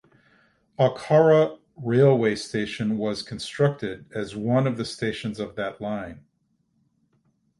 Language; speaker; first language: English; native; English